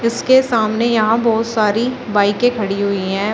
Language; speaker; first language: Hindi; native; Hindi